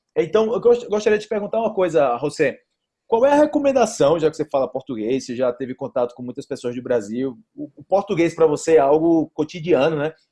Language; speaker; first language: Portuguese; native; Portuguese